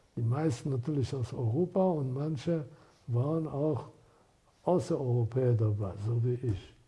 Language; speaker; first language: German; non-native, fluent; Persian